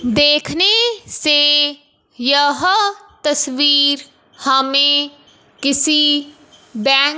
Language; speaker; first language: Hindi; non-native, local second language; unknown